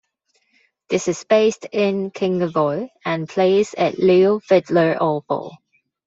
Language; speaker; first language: English; non-native, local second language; Cantonese